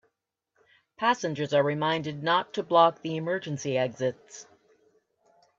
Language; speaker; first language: English; native; English